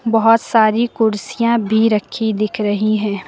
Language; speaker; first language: Hindi; native; Hindi